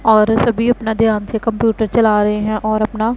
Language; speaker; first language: Hindi; non-native, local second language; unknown